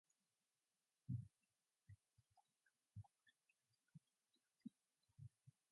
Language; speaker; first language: English; non-native, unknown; Mongolian